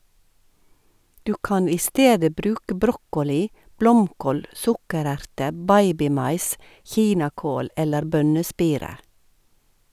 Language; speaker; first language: Norwegian; native; Norwegian